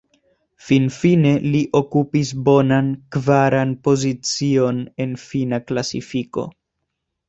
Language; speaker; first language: Esperanto; non-native, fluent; Spanish